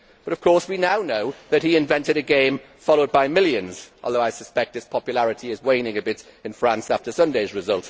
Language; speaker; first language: English; native; English